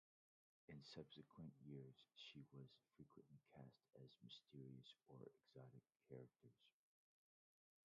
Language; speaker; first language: English; native; English